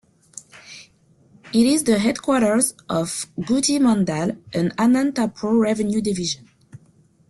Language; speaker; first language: English; non-native, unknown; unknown